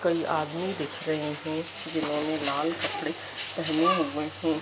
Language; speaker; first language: Hindi; native; Hindi